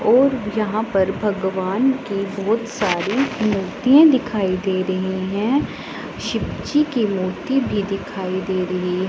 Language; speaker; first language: Hindi; non-native, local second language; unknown